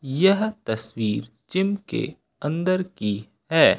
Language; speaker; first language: Hindi; native; Hindi